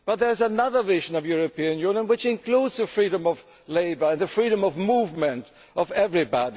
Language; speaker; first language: English; non-native, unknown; German